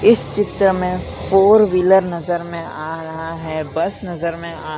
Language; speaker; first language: Hindi; non-native, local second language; Gujarati